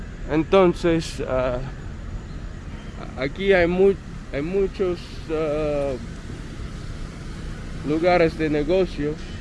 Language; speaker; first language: Spanish; non-native, learner; English